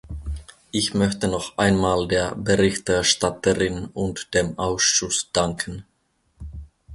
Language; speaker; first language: German; non-native, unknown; Finnish